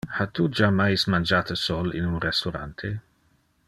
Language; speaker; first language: Interlingua; non-native, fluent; Dutch